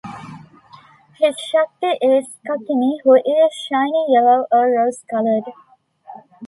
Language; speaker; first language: English; non-native, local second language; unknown